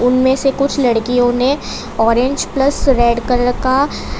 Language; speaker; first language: Hindi; non-native, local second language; Gujarati